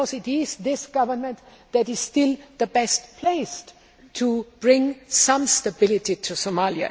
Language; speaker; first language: English; native; English